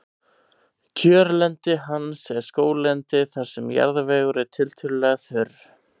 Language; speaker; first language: Icelandic; native; Icelandic